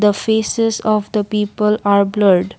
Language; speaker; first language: English; non-native, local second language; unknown